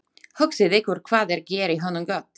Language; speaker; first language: Icelandic; non-native, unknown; Slovak